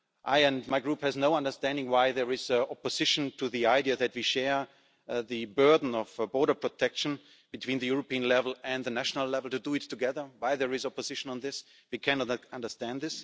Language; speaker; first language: English; non-native, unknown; German